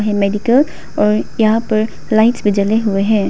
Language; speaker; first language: Hindi; non-native, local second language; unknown